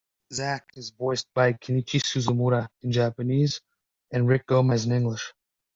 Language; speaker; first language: English; native; English